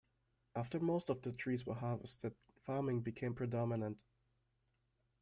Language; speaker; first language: English; non-native, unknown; German